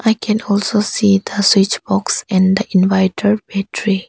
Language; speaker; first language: English; non-native, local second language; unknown